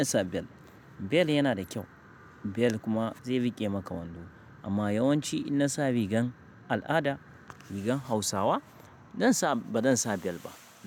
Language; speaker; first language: Hausa; native; Hausa